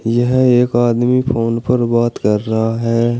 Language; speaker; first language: Hindi; native; Hindi